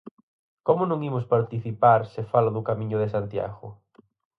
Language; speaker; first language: Galician; native; Galician